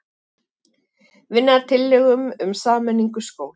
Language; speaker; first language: Icelandic; native; Icelandic